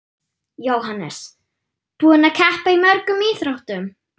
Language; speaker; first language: Icelandic; non-native, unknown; German